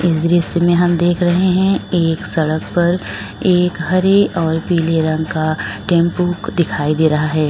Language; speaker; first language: Hindi; native; Hindi